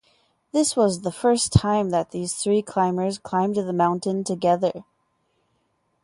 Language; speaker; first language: English; native; English